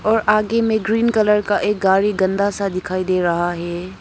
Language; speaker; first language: Hindi; non-native, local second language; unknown